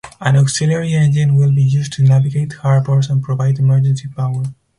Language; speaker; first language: English; non-native, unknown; Spanish